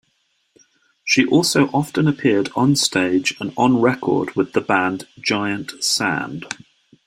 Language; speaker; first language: English; native; English